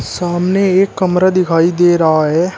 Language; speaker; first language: Hindi; native; Hindi